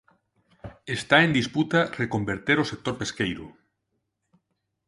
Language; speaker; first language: Galician; non-native, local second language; Spanish